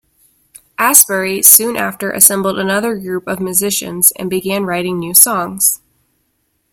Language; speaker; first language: English; native; English